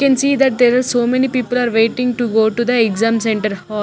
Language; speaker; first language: English; non-native, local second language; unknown